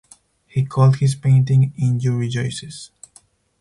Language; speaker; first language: English; non-native, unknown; Spanish